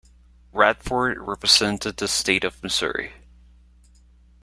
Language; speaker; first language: English; non-native, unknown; Spanish